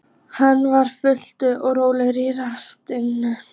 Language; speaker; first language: Icelandic; native; Icelandic